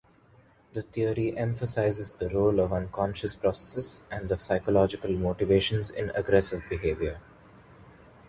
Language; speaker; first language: English; non-native, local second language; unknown